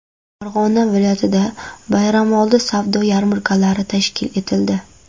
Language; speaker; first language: Uzbek; non-native, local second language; Kara-Kalpak